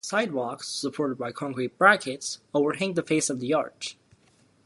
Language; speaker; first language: English; native; English